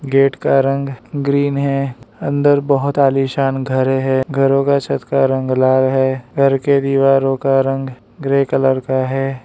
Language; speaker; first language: Hindi; non-native, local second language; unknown